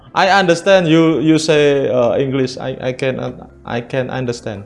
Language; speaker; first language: English; non-native, learner; Indonesian